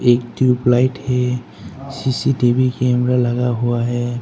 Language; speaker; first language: Hindi; non-native, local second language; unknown